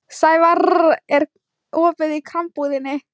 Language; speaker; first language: Icelandic; non-native, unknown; Thai